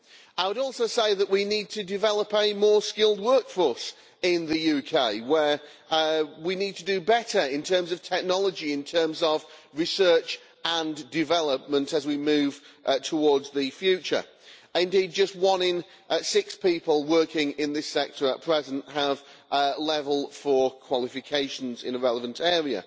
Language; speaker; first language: English; native; English